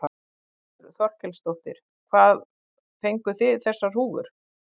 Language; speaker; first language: Icelandic; native; Icelandic